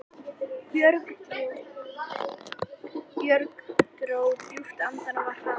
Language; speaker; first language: Icelandic; native; Icelandic